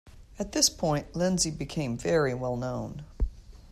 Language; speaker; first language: English; native; English